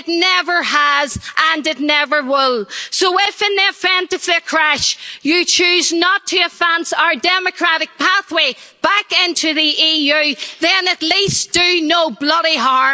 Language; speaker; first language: English; native; English